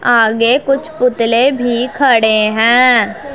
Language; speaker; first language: Hindi; non-native, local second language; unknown